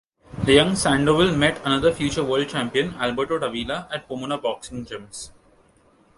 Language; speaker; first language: English; non-native, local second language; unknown